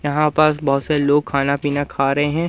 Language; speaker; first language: Hindi; native; Hindi